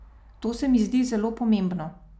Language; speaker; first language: Slovenian; native; Slovenian